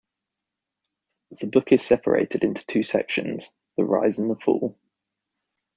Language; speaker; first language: English; native; English